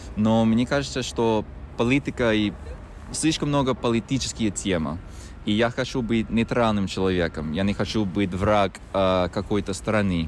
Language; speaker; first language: Russian; non-native, fluent; English